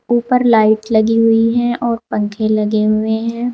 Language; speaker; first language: Hindi; native; Hindi